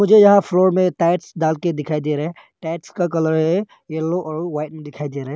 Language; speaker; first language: Hindi; non-native, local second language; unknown